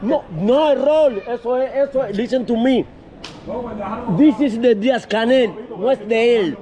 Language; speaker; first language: Spanish; native; Spanish